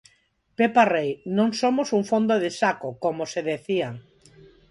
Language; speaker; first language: Galician; non-native, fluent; Spanish